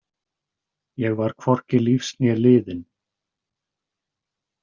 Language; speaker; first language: Icelandic; native; Icelandic